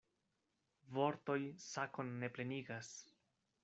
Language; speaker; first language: Esperanto; non-native, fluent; Spanish